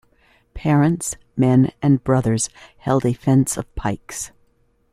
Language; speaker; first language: English; native; English